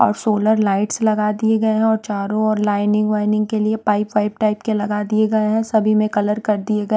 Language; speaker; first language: Hindi; non-native, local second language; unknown